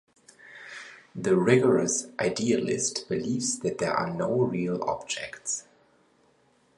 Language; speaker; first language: English; non-native, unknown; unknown